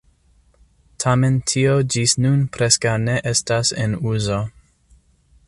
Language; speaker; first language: Esperanto; non-native, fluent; English